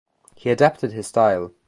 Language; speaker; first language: English; native; English